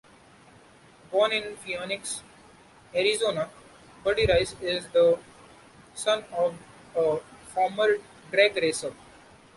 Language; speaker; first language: English; non-native, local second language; Marathi